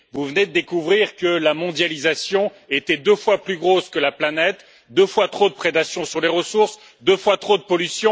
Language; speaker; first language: French; native; French